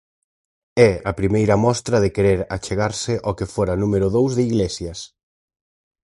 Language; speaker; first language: Galician; native; Galician